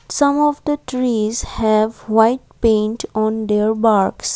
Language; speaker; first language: English; non-native, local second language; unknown